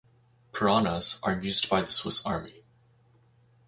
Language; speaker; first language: English; native; English